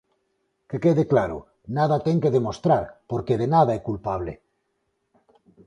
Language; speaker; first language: Galician; non-native, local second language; Spanish